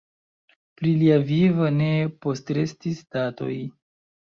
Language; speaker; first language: Esperanto; non-native, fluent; Chinese